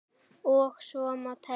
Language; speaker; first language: Icelandic; native; Icelandic